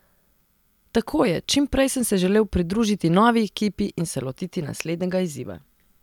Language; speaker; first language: Slovenian; non-native, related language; Serbian